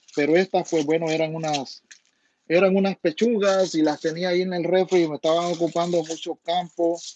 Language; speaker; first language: Spanish; native; Spanish